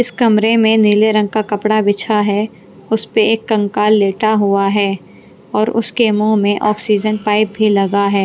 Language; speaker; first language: Hindi; non-native, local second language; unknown